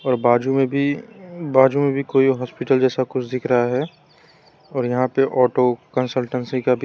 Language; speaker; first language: Hindi; non-native, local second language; Gujarati